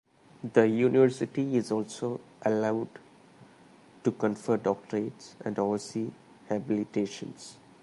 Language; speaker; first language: English; non-native, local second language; Malayalam